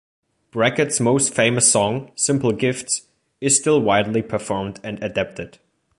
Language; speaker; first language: English; non-native, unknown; German